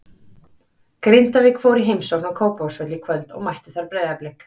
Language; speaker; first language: Icelandic; native; Icelandic